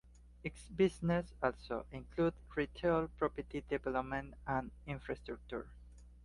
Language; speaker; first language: English; non-native, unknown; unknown